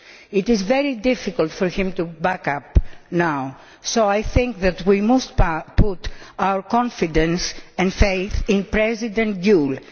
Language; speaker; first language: English; non-native, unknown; Greek